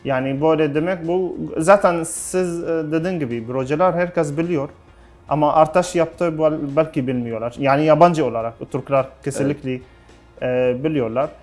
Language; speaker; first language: Turkish; non-native, learner; Arabic